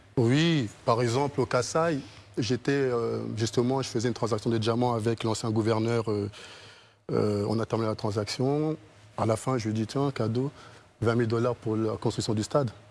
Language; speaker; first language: French; early bilingual, other home language; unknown